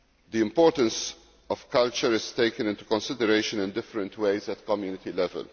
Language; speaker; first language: English; non-native, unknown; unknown